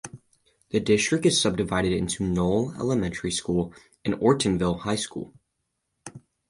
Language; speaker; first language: English; native; English